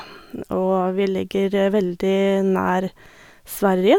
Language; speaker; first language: Norwegian; native; Norwegian